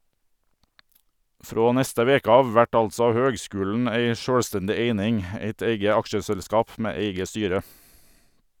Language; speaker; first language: Norwegian; native; Norwegian